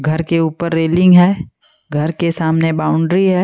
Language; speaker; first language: Hindi; native; Hindi